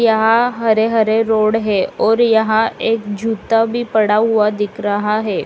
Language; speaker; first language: Hindi; native; Hindi